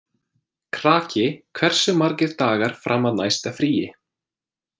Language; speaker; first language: Icelandic; non-native, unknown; English